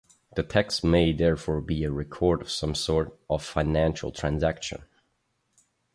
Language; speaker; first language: English; non-native, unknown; German